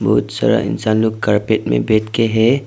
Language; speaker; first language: Hindi; non-native, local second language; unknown